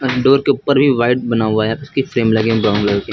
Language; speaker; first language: Hindi; native; Hindi